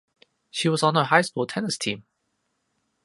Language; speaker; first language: English; non-native, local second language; Cantonese